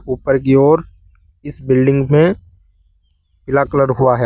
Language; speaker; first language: Hindi; native; Hindi